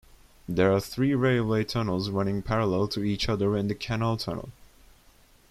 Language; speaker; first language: English; non-native, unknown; Turkish